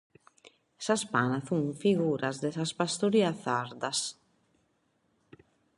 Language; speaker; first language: Sardinian; native; Sardinian